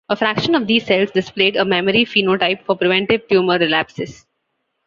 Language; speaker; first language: English; non-native, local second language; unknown